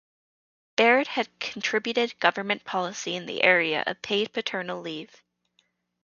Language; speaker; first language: English; native; English